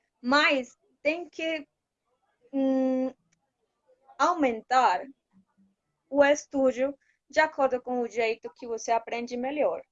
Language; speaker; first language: Portuguese; non-native, fluent; Spanish